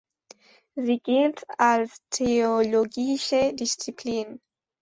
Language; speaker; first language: German; non-native, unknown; Spanish